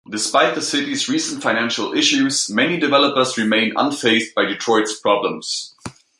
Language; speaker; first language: English; native; English